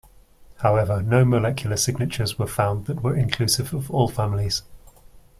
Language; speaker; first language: English; native; English